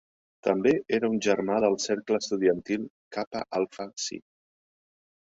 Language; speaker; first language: Catalan; native; Catalan